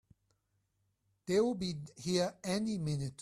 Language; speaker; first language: English; non-native, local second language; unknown